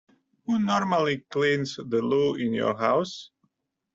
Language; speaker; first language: English; native; English